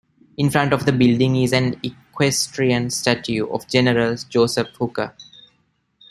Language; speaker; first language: English; non-native, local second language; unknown